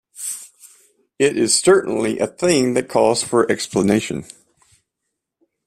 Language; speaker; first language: English; native; English